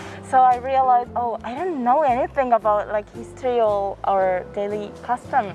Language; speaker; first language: English; non-native, fluent; Japanese